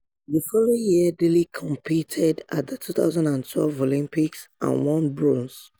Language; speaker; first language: English; non-native, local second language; Yoruba